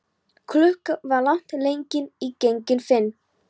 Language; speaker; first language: Icelandic; non-native, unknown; Polish